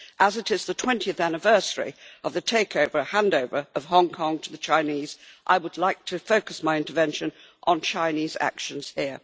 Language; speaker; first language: English; native; English